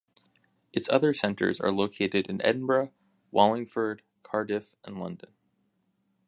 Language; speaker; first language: English; native; English